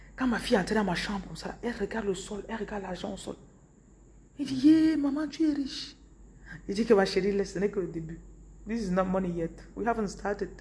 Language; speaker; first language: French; non-native, local second language; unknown